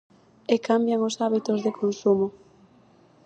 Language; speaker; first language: Galician; native; Galician